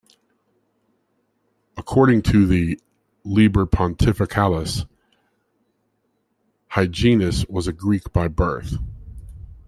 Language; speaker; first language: English; native; English